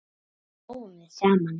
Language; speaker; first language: Icelandic; native; Icelandic